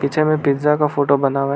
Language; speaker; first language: Hindi; non-native, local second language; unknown